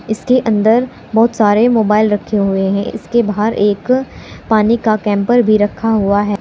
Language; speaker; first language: Hindi; native; Hindi